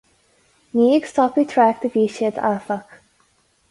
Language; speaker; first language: Irish; non-native, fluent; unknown